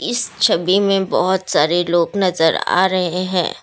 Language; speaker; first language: Hindi; non-native, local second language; Assamese